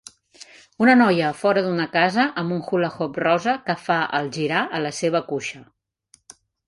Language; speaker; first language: Catalan; native; Catalan